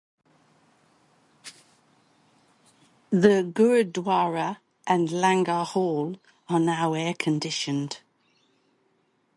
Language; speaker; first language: English; native; English